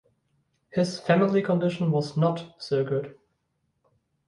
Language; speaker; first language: English; non-native, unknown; German